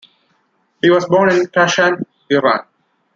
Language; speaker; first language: English; non-native, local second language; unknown